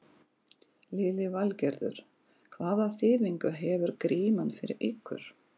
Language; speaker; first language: Icelandic; non-native, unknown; Russian